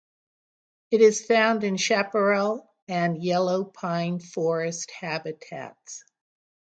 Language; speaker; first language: English; native; English